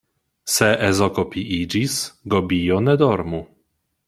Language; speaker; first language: Esperanto; non-native, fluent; Polish